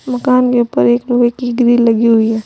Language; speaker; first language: Hindi; native; Hindi